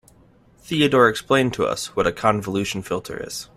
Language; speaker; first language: English; native; English